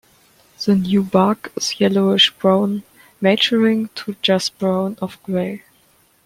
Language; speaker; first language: English; non-native, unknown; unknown